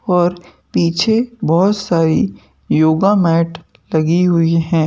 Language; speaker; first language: Hindi; native; Hindi